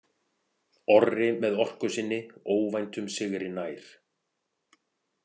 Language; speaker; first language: Icelandic; native; Icelandic